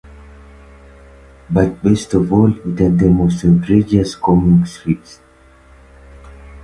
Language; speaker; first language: English; native; English